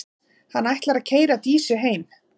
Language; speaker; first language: Icelandic; native; Icelandic